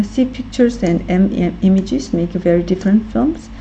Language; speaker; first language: English; non-native, fluent; Korean